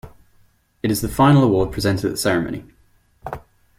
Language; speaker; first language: English; non-native, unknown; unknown